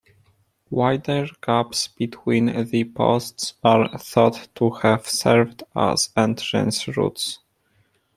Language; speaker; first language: English; non-native, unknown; Polish